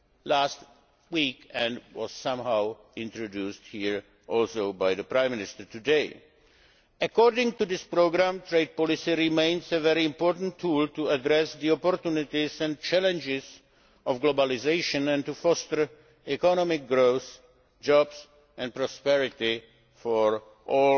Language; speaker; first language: English; native; English